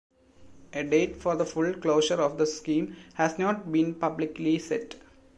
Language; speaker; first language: English; non-native, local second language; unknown